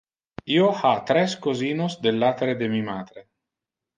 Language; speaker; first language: Interlingua; non-native, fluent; Italian